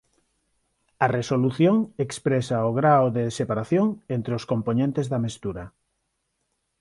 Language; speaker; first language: Galician; non-native, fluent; Spanish